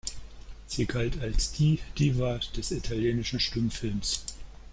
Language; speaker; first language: German; native; German